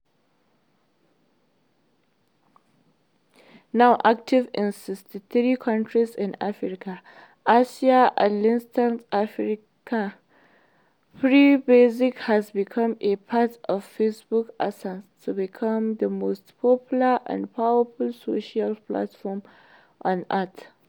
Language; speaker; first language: English; non-native, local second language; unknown